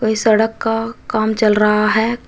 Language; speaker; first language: Hindi; native; Hindi